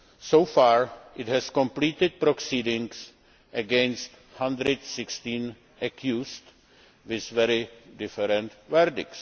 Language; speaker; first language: English; non-native, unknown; Czech